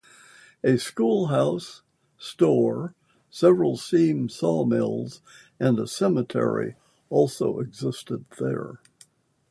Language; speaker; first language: English; native; English